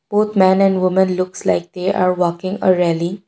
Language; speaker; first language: English; non-native, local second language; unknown